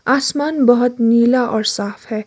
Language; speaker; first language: Hindi; non-native, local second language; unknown